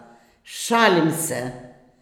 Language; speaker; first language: Slovenian; native; Slovenian